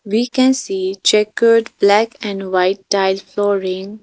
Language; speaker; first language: English; non-native, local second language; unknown